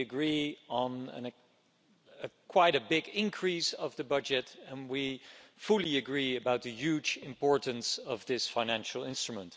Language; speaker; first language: English; non-native, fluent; Dutch